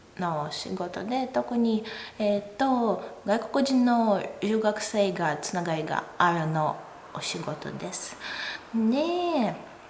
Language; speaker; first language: Japanese; non-native, fluent; Russian